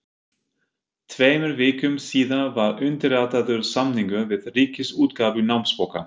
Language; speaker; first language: Icelandic; non-native, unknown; German